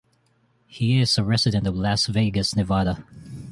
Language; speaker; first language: English; non-native, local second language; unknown